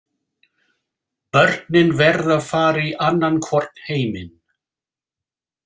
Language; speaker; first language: Icelandic; non-native, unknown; English